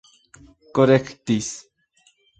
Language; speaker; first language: Esperanto; non-native, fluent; Spanish